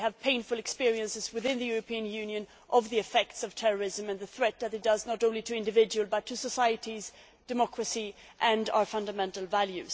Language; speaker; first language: English; non-native, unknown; Swedish